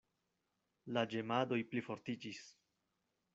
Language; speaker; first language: Esperanto; non-native, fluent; Spanish